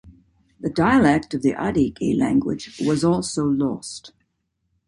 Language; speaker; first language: English; native; English